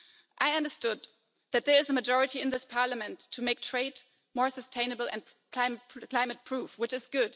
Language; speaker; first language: English; non-native, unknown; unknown